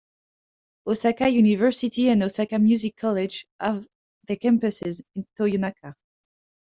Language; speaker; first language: English; non-native, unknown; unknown